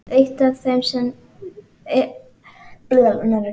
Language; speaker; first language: Icelandic; native; Icelandic